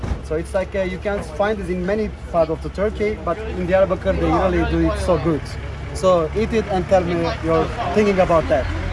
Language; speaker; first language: English; non-native, fluent; Turkish